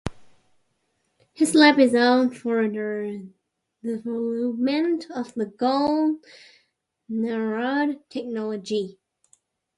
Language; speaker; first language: English; native; English